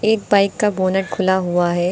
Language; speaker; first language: Hindi; native; Hindi